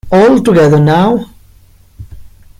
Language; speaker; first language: English; non-native, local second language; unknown